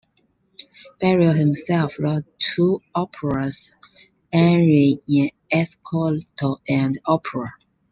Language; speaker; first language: English; non-native, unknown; Chinese